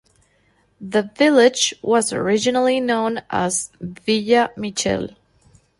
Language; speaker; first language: English; non-native, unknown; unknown